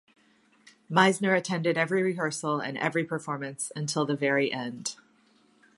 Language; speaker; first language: English; native; English